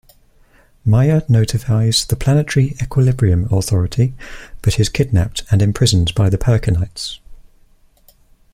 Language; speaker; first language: English; native; English